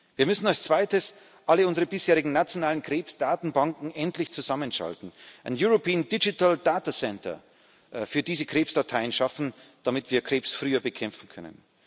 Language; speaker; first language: German; native; German